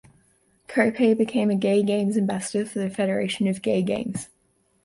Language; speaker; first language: English; native; English